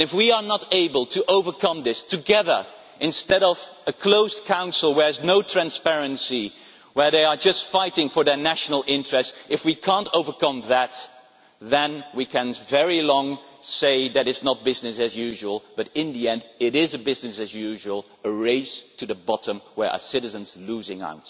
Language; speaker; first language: English; non-native, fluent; Dutch